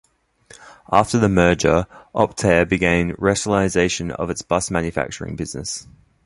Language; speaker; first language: English; native; English